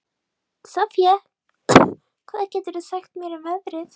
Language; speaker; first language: Icelandic; native; Icelandic